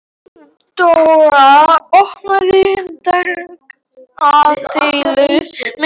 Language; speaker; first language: Icelandic; non-native, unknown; Polish